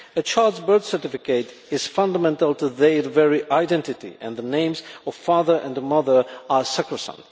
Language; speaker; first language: English; non-native, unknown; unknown